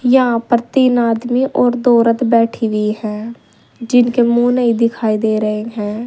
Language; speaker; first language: Hindi; native; Hindi